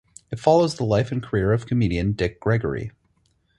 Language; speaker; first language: English; native; English